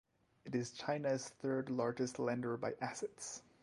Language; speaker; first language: English; non-native, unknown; French